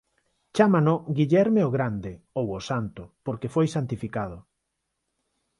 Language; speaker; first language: Galician; non-native, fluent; Spanish